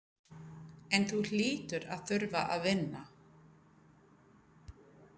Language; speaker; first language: Icelandic; non-native, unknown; English